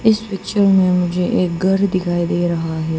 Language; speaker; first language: Hindi; non-native, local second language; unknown